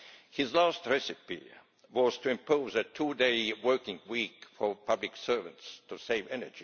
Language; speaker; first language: English; non-native, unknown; Estonian